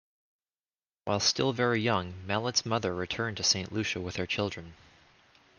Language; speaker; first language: English; native; English